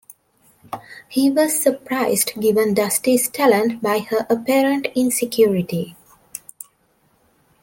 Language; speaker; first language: English; non-native, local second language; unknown